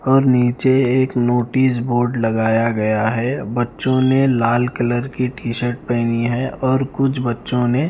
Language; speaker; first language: Hindi; non-native, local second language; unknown